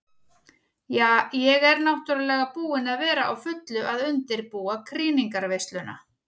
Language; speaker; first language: Icelandic; native; Icelandic